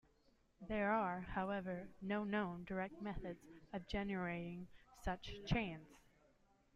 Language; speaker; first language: English; native; English